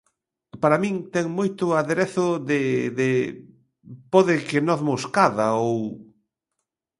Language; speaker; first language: Galician; native; Galician